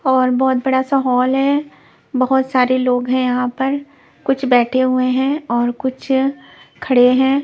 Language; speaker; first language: Hindi; non-native, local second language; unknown